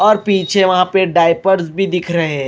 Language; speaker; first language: Hindi; non-native, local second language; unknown